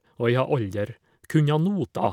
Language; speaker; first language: Norwegian; native; Norwegian